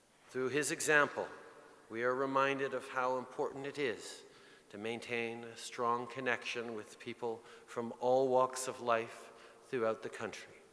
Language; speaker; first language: English; early bilingual, other home language; French